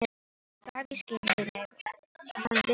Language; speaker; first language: Icelandic; non-native, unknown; Filipino